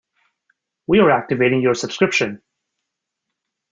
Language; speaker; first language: English; native; English